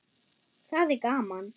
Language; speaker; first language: Icelandic; non-native, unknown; German